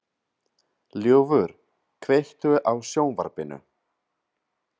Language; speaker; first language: Icelandic; non-native, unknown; Catalan